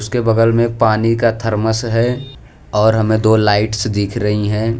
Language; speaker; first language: Hindi; non-native, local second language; Gujarati